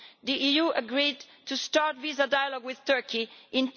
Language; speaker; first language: English; non-native, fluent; Italian